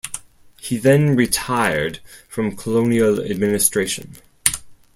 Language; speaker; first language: English; non-native, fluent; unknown